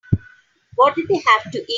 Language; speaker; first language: English; non-native, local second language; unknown